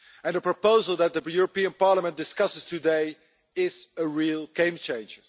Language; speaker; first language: English; non-native, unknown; Dutch